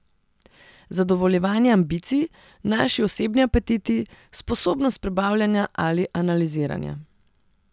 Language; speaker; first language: Slovenian; non-native, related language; Serbian